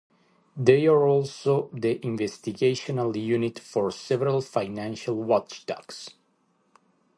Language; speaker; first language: English; native; English